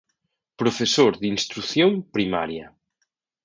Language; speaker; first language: Galician; native; Galician